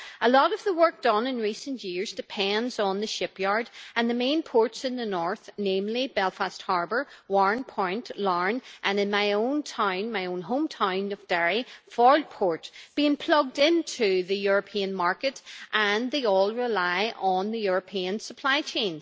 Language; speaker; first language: English; native; English